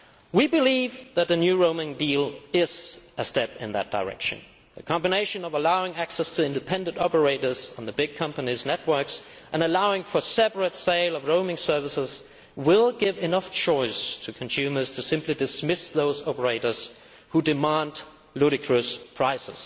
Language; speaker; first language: English; non-native, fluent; Danish